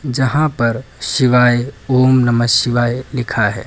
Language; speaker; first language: Hindi; native; Hindi